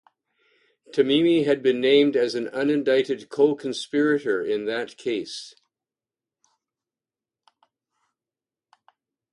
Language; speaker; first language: English; native; English